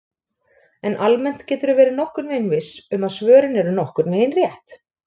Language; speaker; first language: Icelandic; native; Icelandic